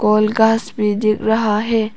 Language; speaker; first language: Hindi; non-native, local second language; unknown